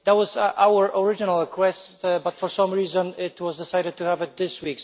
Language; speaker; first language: English; non-native, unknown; Polish